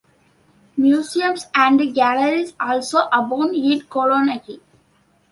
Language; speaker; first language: English; non-native, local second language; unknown